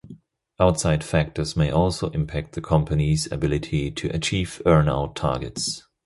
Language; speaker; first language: English; non-native, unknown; German